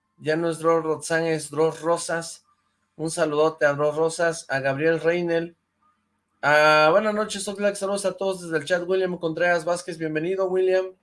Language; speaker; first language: Spanish; native; Spanish